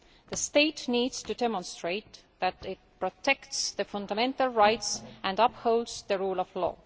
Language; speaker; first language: English; non-native, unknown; Estonian